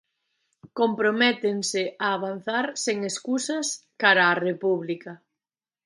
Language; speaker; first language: Galician; native; Galician